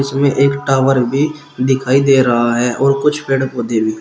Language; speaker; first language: Hindi; native; Hindi